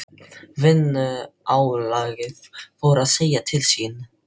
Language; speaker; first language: Icelandic; non-native, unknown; Filipino